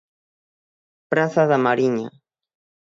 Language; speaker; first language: Galician; native; Galician